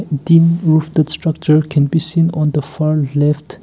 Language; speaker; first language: English; non-native, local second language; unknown